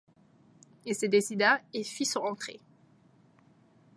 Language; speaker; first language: French; native; French